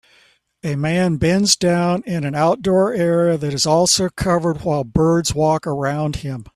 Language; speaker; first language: English; native; English